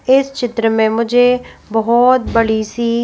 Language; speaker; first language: Hindi; native; Hindi